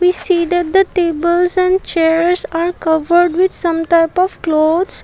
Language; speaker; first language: English; non-native, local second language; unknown